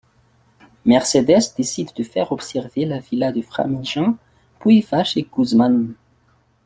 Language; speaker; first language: French; non-native, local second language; Malagasy